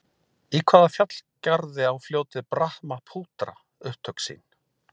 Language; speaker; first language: Icelandic; native; Icelandic